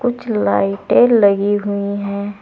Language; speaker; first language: Hindi; native; Hindi